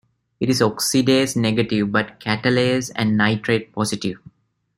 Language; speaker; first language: English; non-native, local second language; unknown